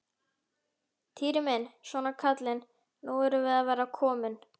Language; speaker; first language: Icelandic; native; Icelandic